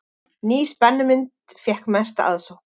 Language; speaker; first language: Icelandic; native; Icelandic